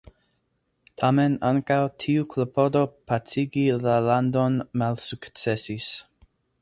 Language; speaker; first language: Esperanto; non-native, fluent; English